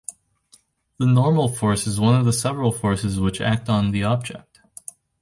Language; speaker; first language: English; native; English